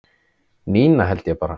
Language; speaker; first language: Icelandic; native; Icelandic